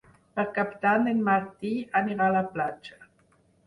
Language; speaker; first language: Catalan; non-native, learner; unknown